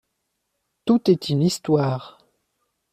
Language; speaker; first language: French; native; French